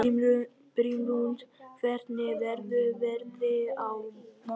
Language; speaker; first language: Icelandic; non-native, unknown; Vietnamese